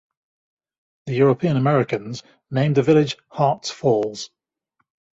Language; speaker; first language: English; native; English